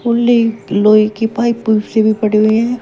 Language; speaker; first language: Hindi; native; Hindi